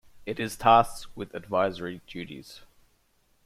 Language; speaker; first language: English; native; English